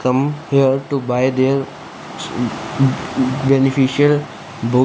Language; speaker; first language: English; non-native, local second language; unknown